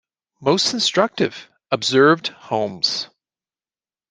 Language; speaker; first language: English; native; English